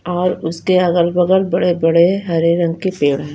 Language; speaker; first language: Hindi; non-native, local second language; Punjabi